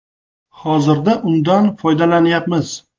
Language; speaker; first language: Uzbek; native; Uzbek